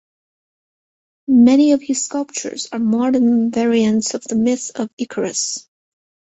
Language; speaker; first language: English; non-native, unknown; Chinese